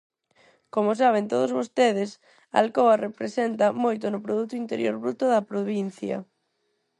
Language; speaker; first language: Galician; non-native, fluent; Spanish